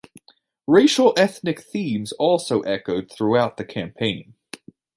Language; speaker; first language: English; native; English